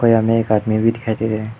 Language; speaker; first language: Hindi; non-native, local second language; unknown